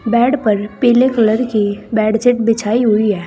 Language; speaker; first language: Hindi; native; Hindi